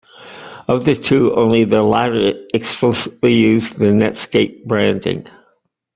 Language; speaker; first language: English; native; English